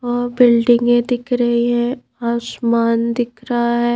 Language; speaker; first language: Hindi; native; Hindi